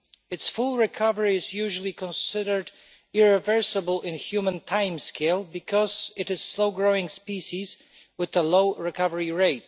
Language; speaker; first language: English; non-native, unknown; Polish